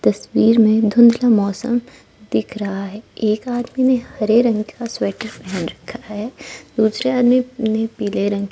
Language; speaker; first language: Hindi; non-native, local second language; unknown